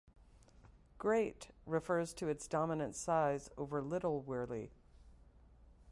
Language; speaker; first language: English; native; English